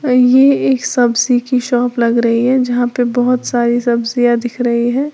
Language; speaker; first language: Hindi; native; Hindi